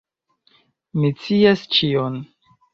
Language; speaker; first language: Esperanto; non-native, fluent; Chinese